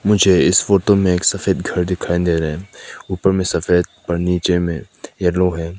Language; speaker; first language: Hindi; non-native, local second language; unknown